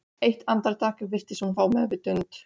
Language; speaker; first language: Icelandic; non-native, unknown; Polish